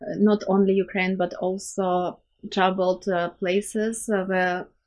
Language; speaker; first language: English; non-native, fluent; Ukrainian